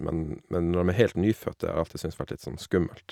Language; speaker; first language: Norwegian; native; Norwegian